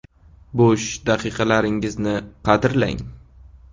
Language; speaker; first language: Uzbek; native; Uzbek